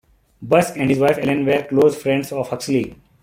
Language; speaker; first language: English; non-native, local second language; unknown